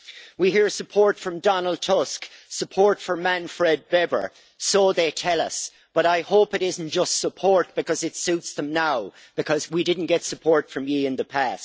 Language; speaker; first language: English; native; English